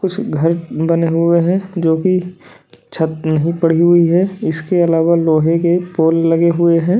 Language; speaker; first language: Hindi; native; Hindi